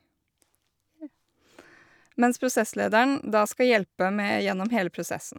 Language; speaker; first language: Norwegian; native; Norwegian